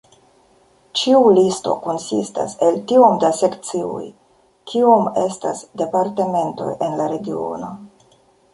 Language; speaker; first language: Esperanto; non-native, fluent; Russian